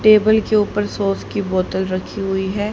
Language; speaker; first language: Hindi; native; Hindi